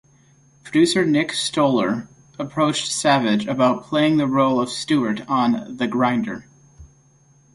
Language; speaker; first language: English; native; English